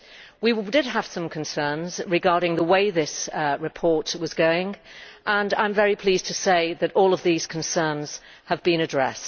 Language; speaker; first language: English; native; English